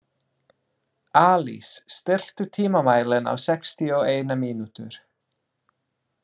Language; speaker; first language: Icelandic; non-native, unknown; English